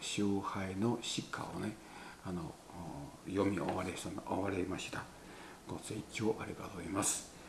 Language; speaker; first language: Japanese; non-native, fluent; Chinese